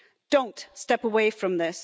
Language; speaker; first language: English; native; English